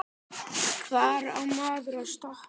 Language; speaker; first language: Icelandic; native; Icelandic